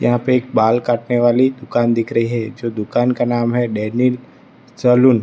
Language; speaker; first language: Hindi; non-native, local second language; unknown